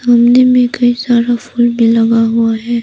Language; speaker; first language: Hindi; non-native, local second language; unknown